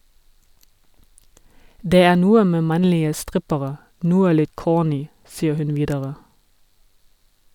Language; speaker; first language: Norwegian; non-native, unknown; German